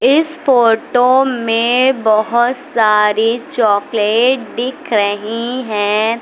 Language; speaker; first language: Hindi; native; Hindi